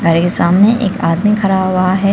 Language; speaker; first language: Hindi; non-native, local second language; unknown